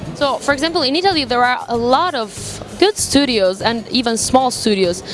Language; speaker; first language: English; non-native, fluent; Italian